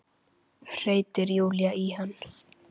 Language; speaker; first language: Icelandic; native; Icelandic